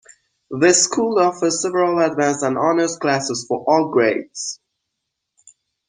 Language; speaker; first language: English; non-native, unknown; Persian